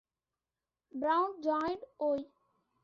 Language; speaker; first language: English; non-native, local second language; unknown